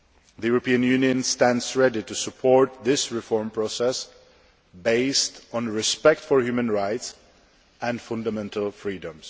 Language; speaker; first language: English; non-native, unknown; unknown